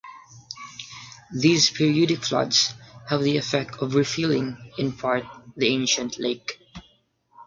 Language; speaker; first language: English; non-native, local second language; Filipino